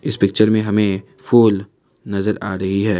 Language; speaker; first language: Hindi; non-native, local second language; Assamese